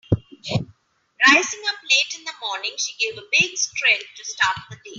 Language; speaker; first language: English; non-native, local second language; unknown